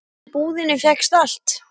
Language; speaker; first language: Icelandic; native; Icelandic